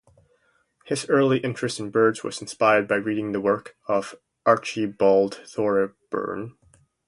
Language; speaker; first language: English; native; English